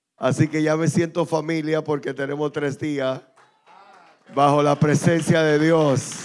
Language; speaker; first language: Spanish; native; Spanish